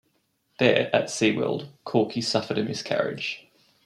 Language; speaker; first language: English; native; English